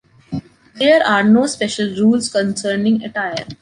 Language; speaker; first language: English; non-native, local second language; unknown